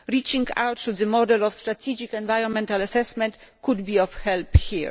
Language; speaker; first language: English; non-native, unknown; Polish